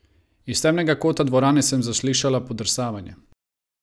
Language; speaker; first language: Slovenian; non-native, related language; Croatian